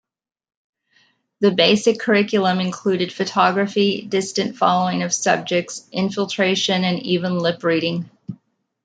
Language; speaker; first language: English; native; English